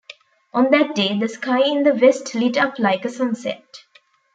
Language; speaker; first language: English; non-native, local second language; Tamil